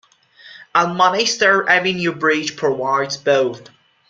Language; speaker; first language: English; non-native, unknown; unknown